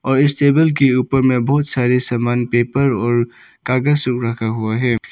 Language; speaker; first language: Hindi; early bilingual, other home language; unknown